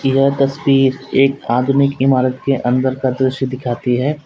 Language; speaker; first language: Hindi; native; Hindi